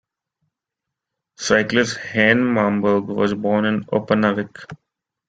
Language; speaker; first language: English; non-native, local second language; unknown